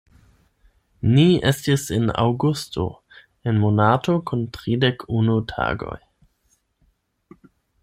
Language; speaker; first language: Esperanto; non-native, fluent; German